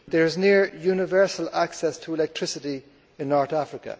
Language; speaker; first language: English; native; English